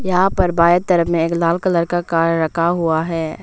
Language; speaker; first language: Hindi; non-native, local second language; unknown